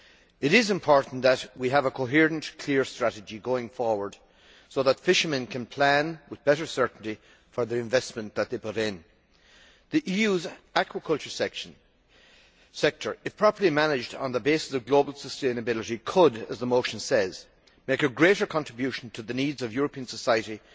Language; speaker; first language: English; native; English